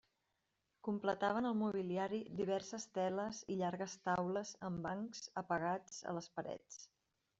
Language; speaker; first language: Catalan; native; Catalan